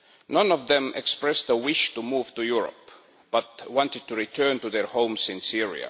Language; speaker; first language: English; non-native, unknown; Estonian